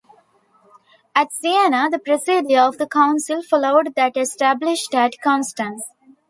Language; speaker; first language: English; non-native, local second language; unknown